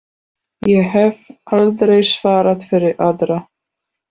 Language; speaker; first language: Icelandic; non-native, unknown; Polish